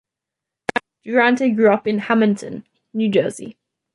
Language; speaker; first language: English; native; English